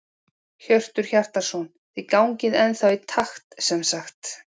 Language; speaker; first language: Icelandic; native; Icelandic